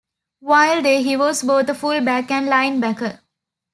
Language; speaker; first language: English; non-native, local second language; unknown